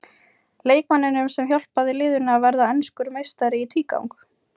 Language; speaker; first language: Icelandic; non-native, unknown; Ukrainian